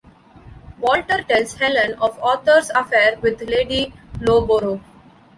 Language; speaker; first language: English; non-native, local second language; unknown